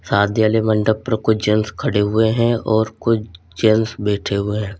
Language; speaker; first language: Hindi; native; Hindi